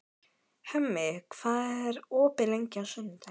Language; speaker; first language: Icelandic; native; Icelandic